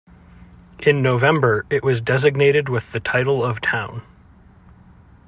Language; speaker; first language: English; native; English